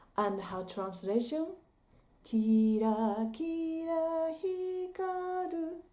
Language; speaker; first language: English; non-native, fluent; Japanese